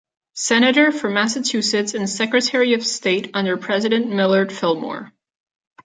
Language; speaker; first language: English; non-native, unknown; Catalan